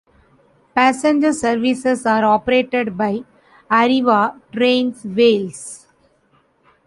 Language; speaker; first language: English; non-native, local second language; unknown